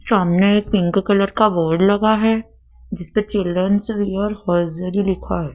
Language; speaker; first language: Hindi; native; Hindi